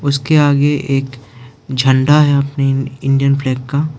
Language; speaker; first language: Hindi; non-native, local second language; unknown